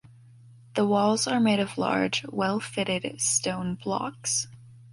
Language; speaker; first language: English; native; English